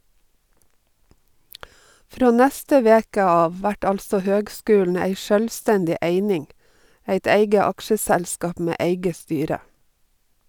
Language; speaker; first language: Norwegian; native; Norwegian